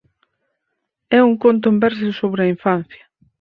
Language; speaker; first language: Galician; native; Galician